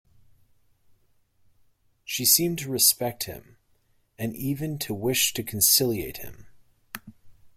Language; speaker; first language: English; native; English